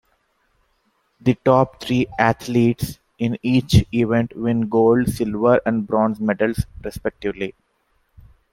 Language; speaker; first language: English; non-native, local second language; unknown